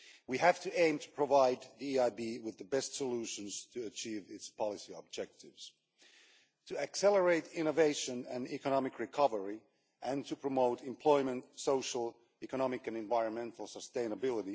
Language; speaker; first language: English; non-native, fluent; Finnish